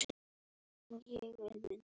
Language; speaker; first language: Icelandic; native; Icelandic